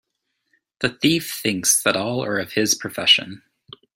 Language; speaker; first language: English; native; English